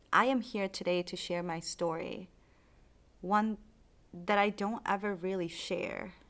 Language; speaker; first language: English; early bilingual, other home language; Spanish